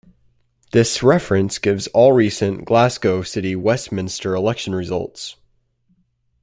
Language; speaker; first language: English; native; English